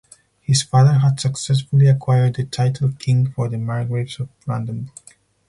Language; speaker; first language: English; non-native, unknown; Spanish